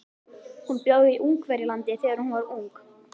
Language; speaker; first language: Icelandic; native; Icelandic